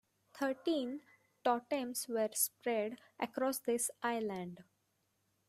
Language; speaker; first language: English; non-native, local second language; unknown